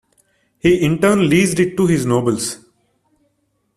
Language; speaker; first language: English; non-native, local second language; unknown